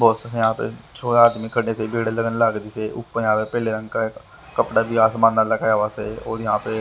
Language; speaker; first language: Hindi; native; Hindi